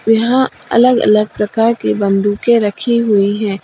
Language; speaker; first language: Hindi; native; Hindi